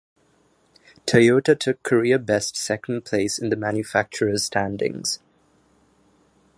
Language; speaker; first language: English; non-native, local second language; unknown